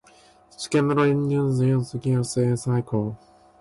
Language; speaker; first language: English; non-native, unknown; Japanese